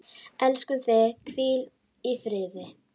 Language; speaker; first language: Icelandic; native; Icelandic